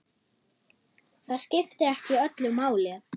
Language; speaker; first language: Icelandic; non-native, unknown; German